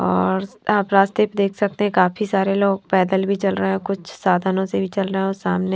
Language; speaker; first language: Hindi; non-native, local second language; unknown